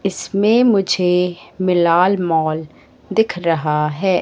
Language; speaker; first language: Hindi; native; Hindi